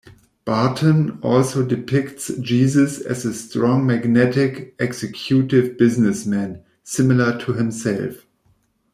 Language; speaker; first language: English; non-native, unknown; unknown